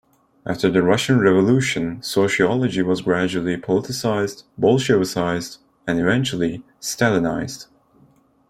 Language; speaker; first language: English; non-native, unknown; Turkish